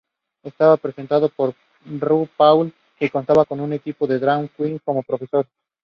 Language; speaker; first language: English; non-native, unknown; Spanish